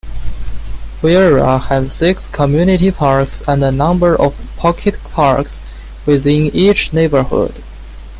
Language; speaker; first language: English; non-native, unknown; Chinese